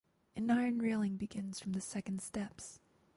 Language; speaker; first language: English; native; English